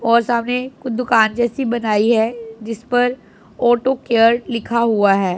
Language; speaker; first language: Hindi; non-native, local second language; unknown